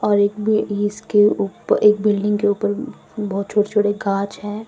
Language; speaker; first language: Hindi; non-native, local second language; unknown